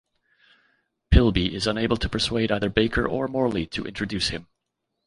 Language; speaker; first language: English; native; English